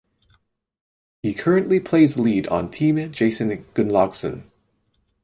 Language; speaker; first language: English; native; English